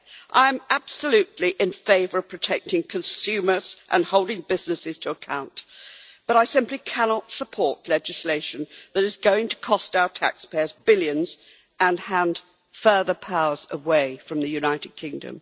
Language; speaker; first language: English; native; English